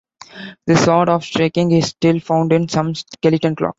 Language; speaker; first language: English; non-native, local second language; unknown